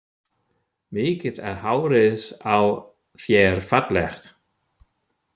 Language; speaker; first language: Icelandic; non-native, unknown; German